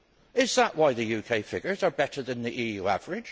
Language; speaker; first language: English; native; English